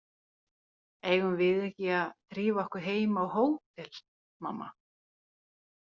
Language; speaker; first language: Icelandic; non-native, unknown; Finnish